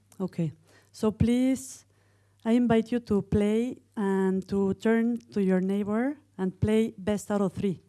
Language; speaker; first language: English; non-native, fluent; Spanish